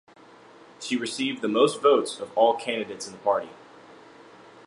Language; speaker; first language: English; native; English